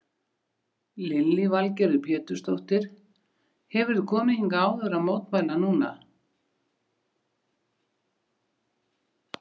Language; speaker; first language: Icelandic; native; Icelandic